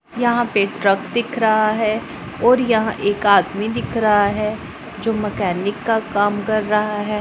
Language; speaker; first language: Hindi; non-native, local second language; Punjabi